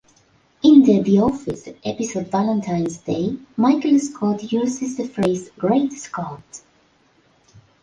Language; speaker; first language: English; non-native, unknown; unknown